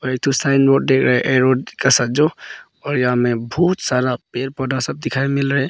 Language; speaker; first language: Hindi; early bilingual, other home language; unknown